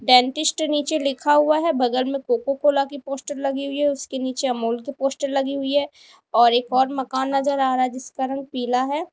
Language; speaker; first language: Hindi; native; Hindi